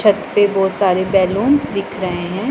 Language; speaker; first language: Hindi; non-native, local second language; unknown